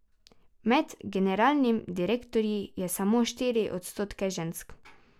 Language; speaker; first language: Slovenian; native; Slovenian